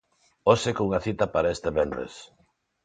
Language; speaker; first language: Galician; non-native, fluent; Spanish